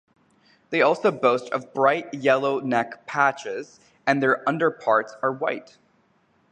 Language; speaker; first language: English; native; English